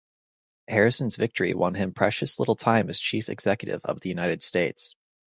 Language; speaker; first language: English; native; English